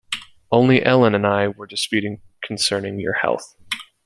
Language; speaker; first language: English; native; English